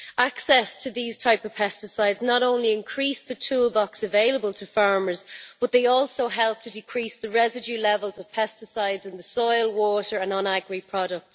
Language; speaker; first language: English; native; English